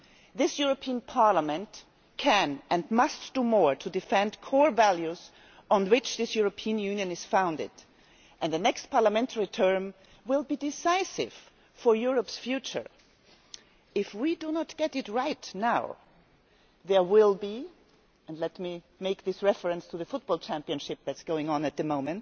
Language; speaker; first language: English; non-native, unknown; German